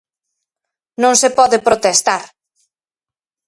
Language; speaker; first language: Galician; native; Galician